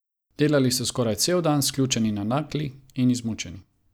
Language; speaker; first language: Slovenian; non-native, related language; Croatian